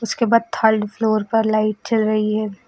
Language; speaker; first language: Hindi; native; Hindi